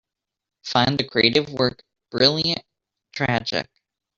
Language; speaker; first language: English; native; English